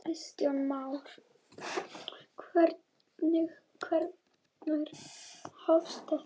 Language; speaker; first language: Icelandic; native; Icelandic